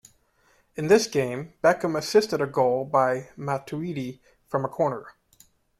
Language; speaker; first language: English; native; English